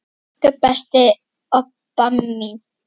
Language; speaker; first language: Icelandic; native; Icelandic